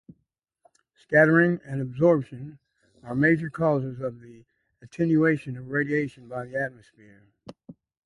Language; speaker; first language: English; native; English